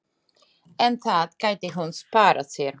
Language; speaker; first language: Icelandic; non-native, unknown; Slovak